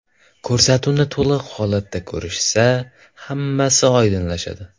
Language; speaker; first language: Uzbek; non-native, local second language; Kazakh